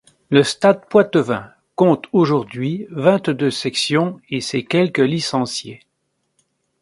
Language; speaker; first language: French; native; French